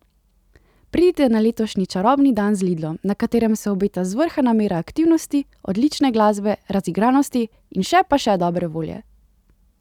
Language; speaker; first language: Slovenian; native; Slovenian